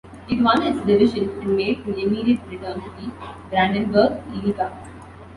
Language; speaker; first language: English; non-native, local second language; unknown